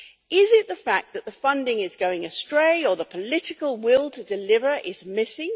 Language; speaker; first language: English; native; English